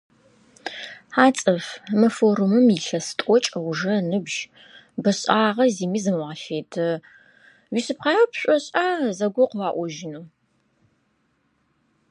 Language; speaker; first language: Russian; non-native, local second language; Adyghe